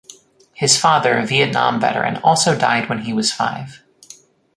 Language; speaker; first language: English; native; English